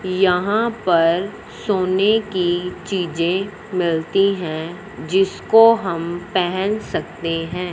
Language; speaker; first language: Hindi; non-native, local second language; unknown